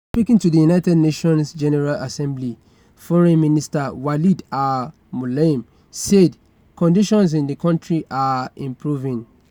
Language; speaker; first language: English; non-native, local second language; Yoruba